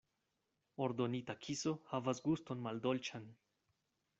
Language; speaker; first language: Esperanto; non-native, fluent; Spanish